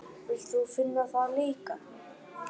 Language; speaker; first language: Icelandic; native; Icelandic